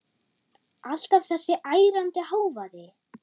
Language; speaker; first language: Icelandic; non-native, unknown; German